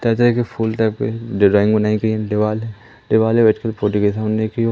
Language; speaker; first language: Hindi; native; Hindi